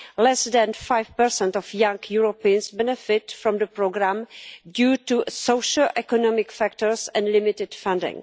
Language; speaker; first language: English; non-native, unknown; Czech